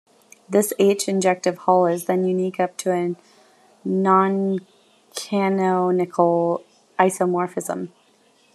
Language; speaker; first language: English; native; English